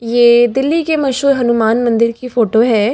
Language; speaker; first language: Hindi; native; Hindi